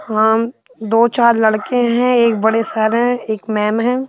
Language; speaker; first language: Hindi; native; Hindi